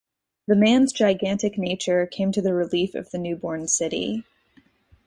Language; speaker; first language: English; native; English